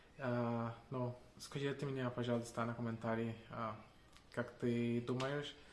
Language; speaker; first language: Russian; non-native, learner; Spanish